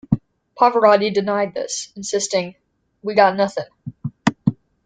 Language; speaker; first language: English; native; English